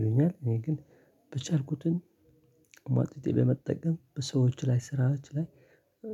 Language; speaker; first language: Amharic; non-native, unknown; Tigrinya